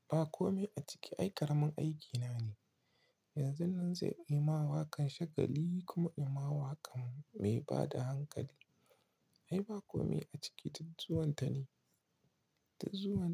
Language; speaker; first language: Hausa; non-native, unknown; Igbo